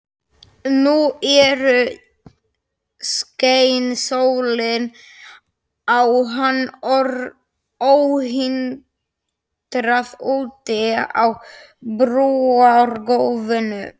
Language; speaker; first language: Icelandic; non-native, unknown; Slovak